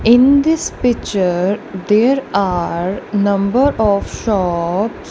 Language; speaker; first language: English; non-native, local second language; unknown